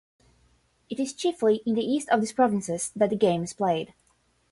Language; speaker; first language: English; non-native, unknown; Portuguese